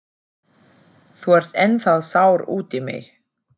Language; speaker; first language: Icelandic; non-native, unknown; German